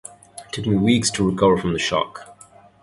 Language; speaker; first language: English; native; English